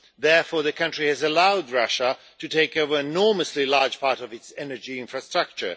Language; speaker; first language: English; non-native, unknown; Swedish